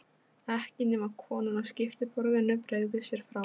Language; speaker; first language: Icelandic; non-native, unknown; Polish